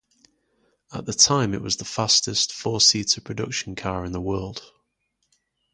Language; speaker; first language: English; native; English